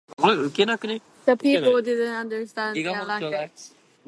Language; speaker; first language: English; native; English